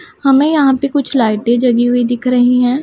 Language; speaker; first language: Hindi; non-native, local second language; Punjabi